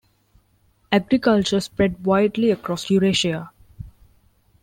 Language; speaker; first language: English; non-native, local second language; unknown